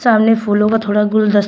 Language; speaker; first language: Hindi; native; Hindi